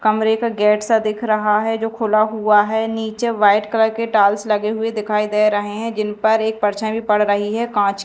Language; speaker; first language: Hindi; native; Hindi